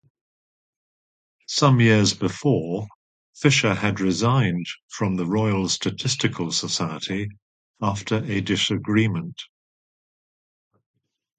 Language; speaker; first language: English; native; English